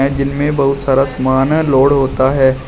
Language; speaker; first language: Hindi; native; Hindi